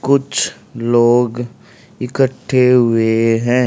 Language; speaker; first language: Hindi; native; Hindi